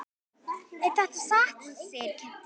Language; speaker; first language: Icelandic; native; Icelandic